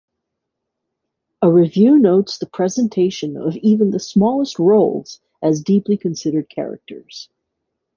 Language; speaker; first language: English; native; English